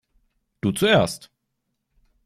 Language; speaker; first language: German; native; German